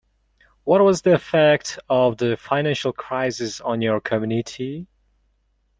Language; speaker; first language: English; non-native, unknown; Mongolian